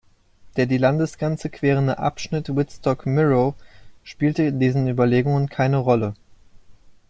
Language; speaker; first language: German; native; German